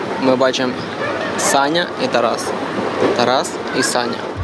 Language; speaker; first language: Ukrainian; native; Ukrainian